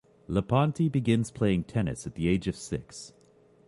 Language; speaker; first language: English; native; English